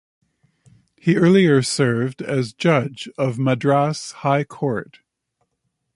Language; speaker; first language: English; native; English